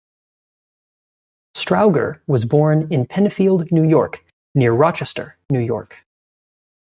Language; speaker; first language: English; native; English